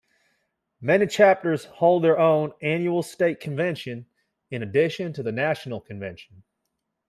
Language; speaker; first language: English; native; English